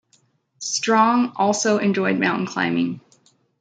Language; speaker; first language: English; native; English